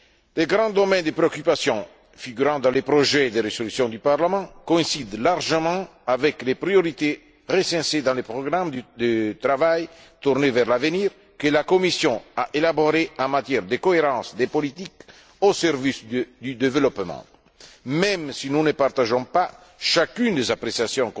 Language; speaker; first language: French; non-native, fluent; Italian